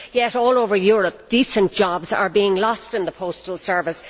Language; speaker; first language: English; native; English